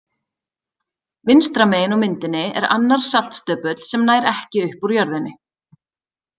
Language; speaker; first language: Icelandic; native; Icelandic